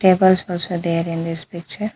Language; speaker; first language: English; non-native, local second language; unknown